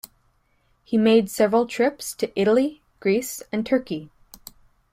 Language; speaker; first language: English; native; English